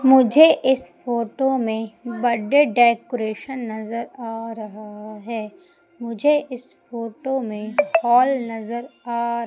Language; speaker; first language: Hindi; native; Hindi